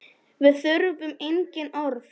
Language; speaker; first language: Icelandic; non-native, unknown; Polish